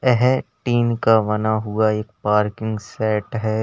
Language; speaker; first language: Hindi; native; Hindi